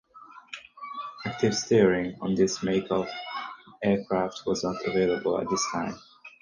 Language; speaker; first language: English; non-native, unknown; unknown